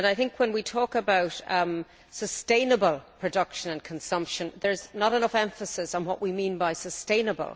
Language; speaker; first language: English; native; English